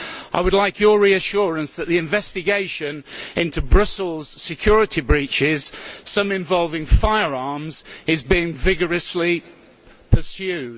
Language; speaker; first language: English; native; English